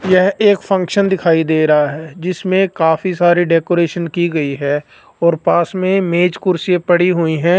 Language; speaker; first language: Hindi; non-native, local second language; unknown